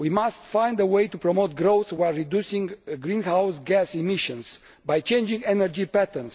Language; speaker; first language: English; non-native, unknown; Romanian